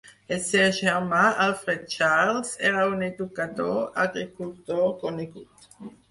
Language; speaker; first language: Catalan; non-native, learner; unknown